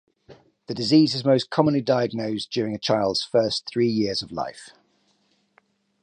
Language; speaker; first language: English; native; English